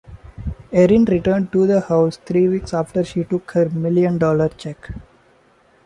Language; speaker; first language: English; non-native, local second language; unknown